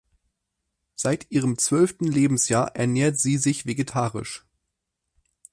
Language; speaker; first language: German; native; German